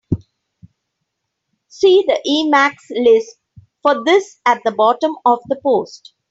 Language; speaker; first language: English; non-native, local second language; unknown